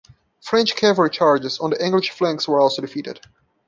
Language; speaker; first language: English; non-native, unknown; Portuguese